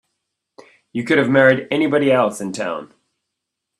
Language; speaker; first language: English; native; English